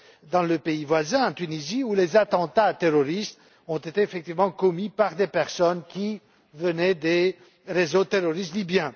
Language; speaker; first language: French; non-native, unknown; Romanian